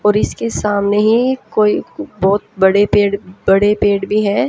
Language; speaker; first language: Hindi; native; Hindi